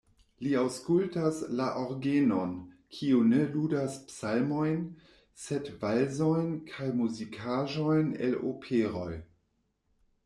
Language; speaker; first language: Esperanto; non-native, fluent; German